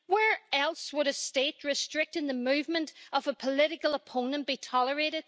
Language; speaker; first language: English; native; English